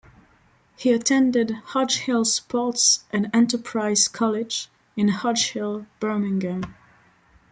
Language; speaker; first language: English; non-native, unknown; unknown